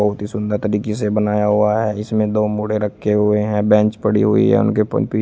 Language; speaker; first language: Hindi; native; Hindi